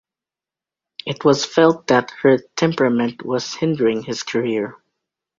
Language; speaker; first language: English; native; English